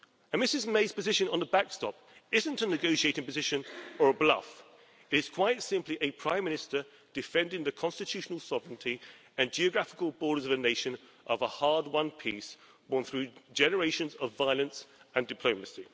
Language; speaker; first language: English; native; English